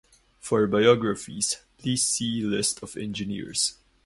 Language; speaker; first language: English; non-native, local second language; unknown